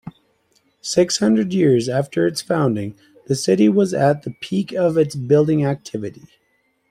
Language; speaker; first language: English; native; English